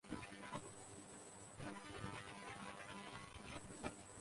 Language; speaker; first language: English; native; English